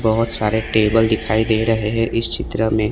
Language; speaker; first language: Hindi; non-native, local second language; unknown